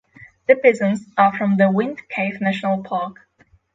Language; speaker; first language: English; non-native, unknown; Polish